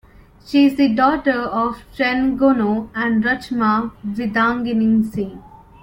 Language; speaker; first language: English; non-native, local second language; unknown